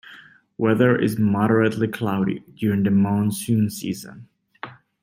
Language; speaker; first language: English; native; English